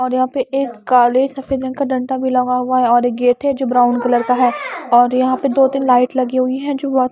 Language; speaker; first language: Hindi; non-native, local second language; Punjabi